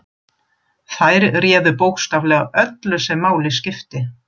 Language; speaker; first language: Icelandic; non-native, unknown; German